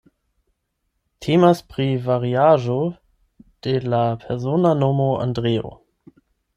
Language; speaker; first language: Esperanto; non-native, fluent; German